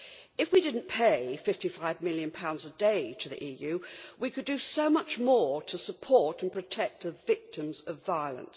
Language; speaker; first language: English; native; English